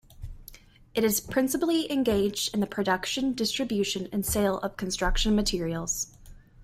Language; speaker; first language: English; native; English